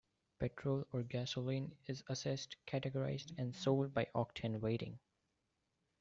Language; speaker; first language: English; non-native, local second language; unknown